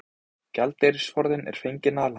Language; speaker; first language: Icelandic; native; Icelandic